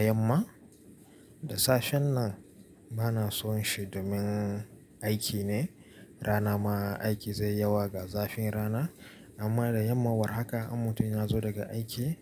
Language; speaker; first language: Hausa; native; Hausa